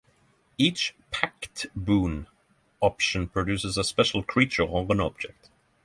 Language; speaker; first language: English; non-native, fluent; Norwegian